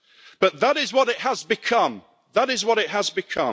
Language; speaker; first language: English; native; English